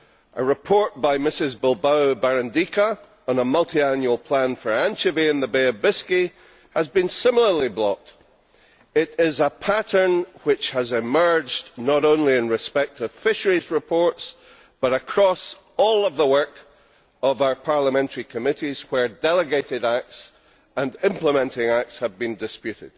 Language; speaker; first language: English; native; English